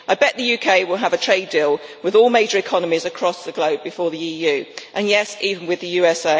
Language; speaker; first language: English; native; English